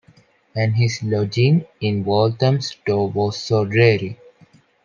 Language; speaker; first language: English; non-native, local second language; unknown